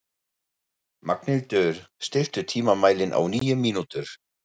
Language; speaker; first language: Icelandic; non-native, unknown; German